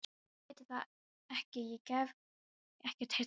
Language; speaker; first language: Icelandic; non-native, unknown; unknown